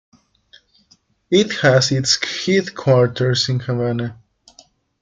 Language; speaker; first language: English; non-native, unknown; Spanish